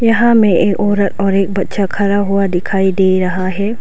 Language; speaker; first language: Hindi; non-native, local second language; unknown